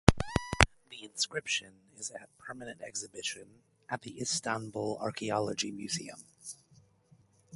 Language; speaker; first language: English; native; English